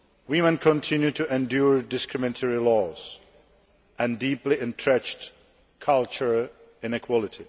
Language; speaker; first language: English; non-native, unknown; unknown